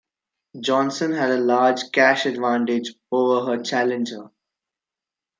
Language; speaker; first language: English; non-native, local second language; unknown